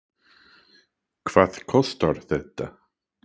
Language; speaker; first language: Icelandic; non-native, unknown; English